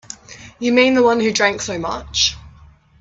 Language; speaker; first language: English; native; English